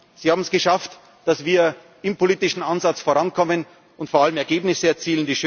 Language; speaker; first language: German; native; German